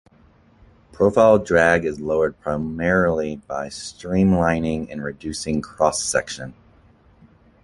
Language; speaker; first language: English; native; English